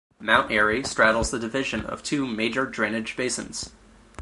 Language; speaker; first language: English; native; English